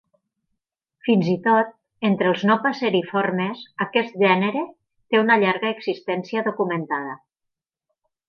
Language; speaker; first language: Catalan; native; Catalan